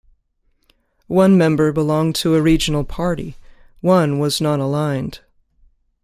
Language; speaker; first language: English; native; English